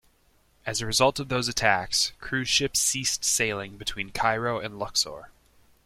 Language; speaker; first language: English; native; English